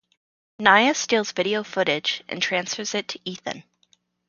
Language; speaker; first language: English; native; English